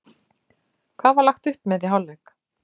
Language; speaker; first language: Icelandic; native; Icelandic